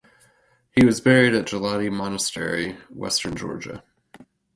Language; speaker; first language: English; native; English